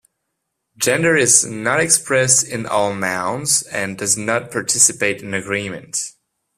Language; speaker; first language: English; non-native, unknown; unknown